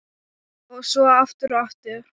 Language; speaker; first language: Icelandic; non-native, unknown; Thai